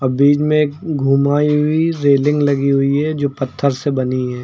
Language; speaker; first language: Hindi; native; Hindi